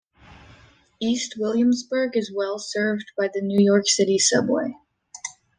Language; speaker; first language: English; native; English